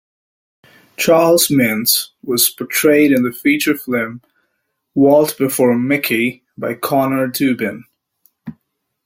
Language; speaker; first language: English; native; English